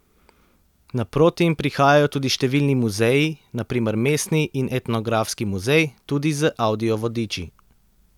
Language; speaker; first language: Slovenian; native; Slovenian